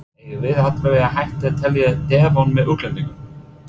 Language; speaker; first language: Icelandic; non-native, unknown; English